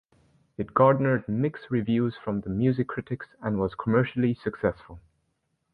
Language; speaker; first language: English; native; English